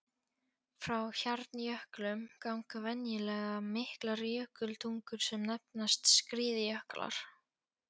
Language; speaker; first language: Icelandic; non-native, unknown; Polish